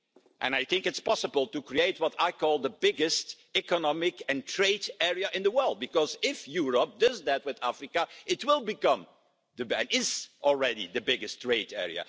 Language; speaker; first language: English; non-native, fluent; Dutch